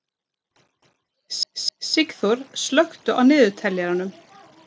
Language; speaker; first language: Icelandic; non-native, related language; Swedish